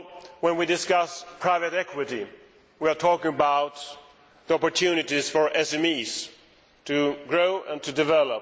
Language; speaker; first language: English; non-native, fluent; Swedish